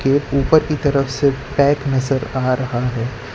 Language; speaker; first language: Hindi; non-native, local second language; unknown